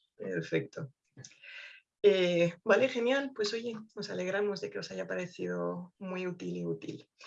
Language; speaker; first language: Spanish; non-native, fluent; French